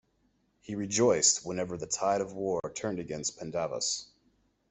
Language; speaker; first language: English; native; English